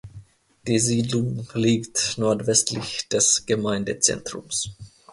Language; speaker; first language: German; non-native, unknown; Finnish